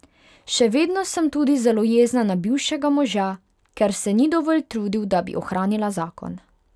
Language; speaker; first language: Slovenian; non-native, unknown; Hungarian